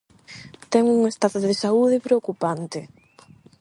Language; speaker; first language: Galician; non-native, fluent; Spanish